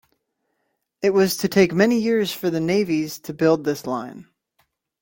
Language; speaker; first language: English; native; English